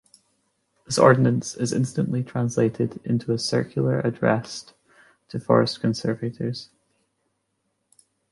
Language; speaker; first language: English; native; English